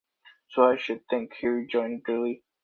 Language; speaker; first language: English; native; English